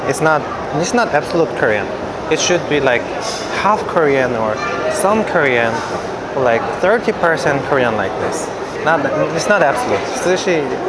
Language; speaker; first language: English; non-native, fluent; Korean